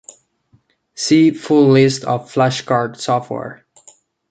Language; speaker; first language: English; non-native, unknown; Catalan